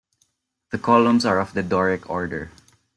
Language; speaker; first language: English; non-native, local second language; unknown